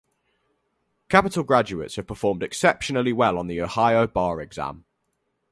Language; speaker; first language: English; native; English